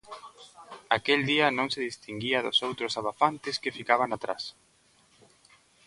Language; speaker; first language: Galician; non-native, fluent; Spanish